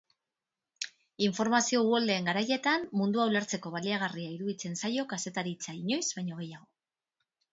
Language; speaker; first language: Basque; non-native, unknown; Spanish